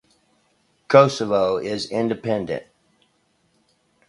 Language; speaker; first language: English; native; English